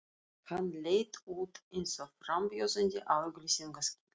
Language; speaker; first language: Icelandic; non-native, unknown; Russian